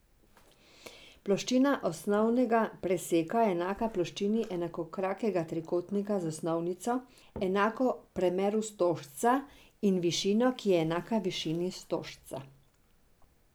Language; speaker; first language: Slovenian; non-native, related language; Serbian